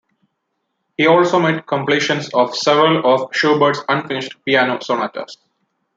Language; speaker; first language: English; non-native, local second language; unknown